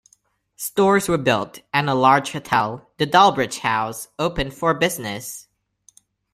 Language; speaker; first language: English; non-native, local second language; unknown